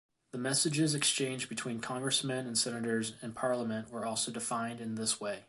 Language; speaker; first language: English; native; English